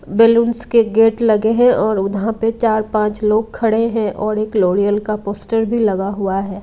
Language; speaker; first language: Hindi; non-native, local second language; Punjabi